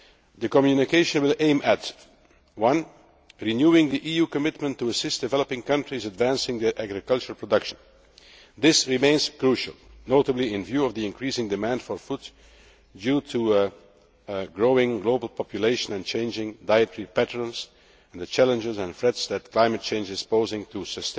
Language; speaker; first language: English; non-native, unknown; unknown